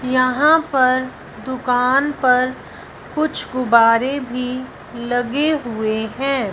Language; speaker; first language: Hindi; non-native, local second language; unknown